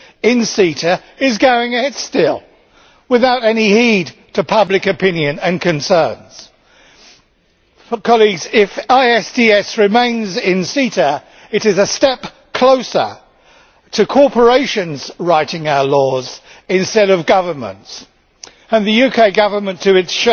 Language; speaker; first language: English; native; English